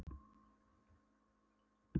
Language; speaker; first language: Icelandic; non-native, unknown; Polish